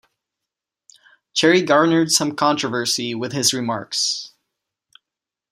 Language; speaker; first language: English; non-native, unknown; Czech